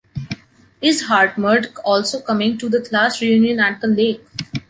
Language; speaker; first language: English; non-native, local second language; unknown